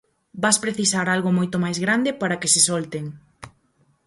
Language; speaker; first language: Galician; native; Galician